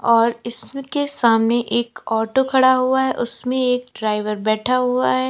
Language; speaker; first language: Hindi; native; Hindi